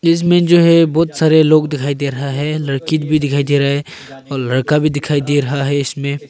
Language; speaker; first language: Hindi; early bilingual, other home language; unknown